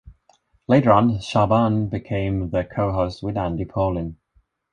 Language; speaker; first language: English; non-native, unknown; Swedish